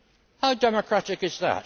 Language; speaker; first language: English; native; English